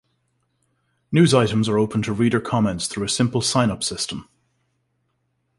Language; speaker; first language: English; native; English